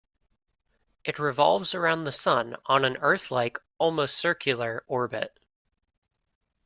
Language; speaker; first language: English; native; English